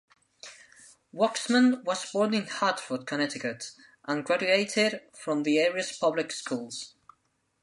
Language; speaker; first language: English; non-native, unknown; Spanish